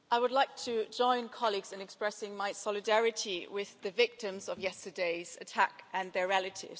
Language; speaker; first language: English; non-native, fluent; German